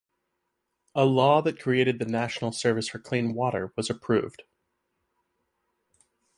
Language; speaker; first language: English; native; English